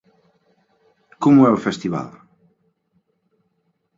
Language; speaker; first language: Galician; native; Galician